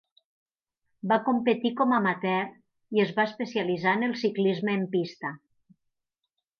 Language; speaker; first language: Catalan; native; Catalan